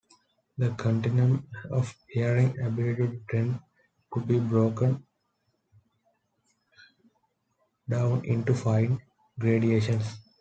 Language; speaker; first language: English; non-native, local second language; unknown